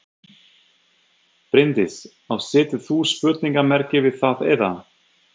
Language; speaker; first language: Icelandic; non-native, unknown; German